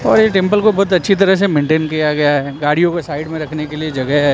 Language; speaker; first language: Hindi; non-native, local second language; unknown